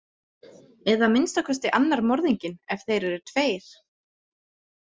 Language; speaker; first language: Icelandic; native; Icelandic